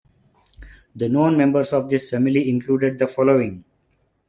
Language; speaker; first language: English; non-native, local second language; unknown